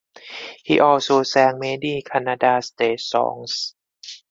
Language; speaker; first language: English; non-native, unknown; Thai